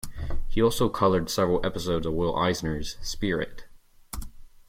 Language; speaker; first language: English; native; English